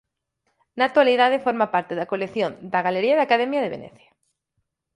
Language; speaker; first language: Galician; native; Galician